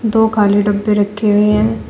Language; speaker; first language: Hindi; native; Hindi